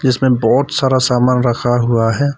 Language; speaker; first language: Hindi; non-native, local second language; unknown